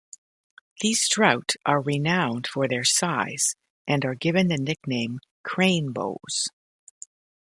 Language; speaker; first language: English; native; English